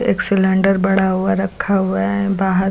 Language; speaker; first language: Hindi; native; Hindi